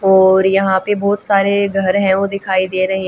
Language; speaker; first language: Hindi; native; Hindi